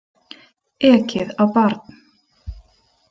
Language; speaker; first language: Icelandic; native; Icelandic